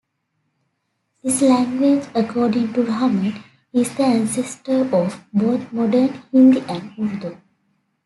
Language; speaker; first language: English; native; English